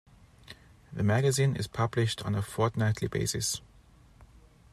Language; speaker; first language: English; non-native, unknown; German